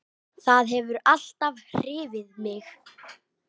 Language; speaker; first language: Icelandic; native; Icelandic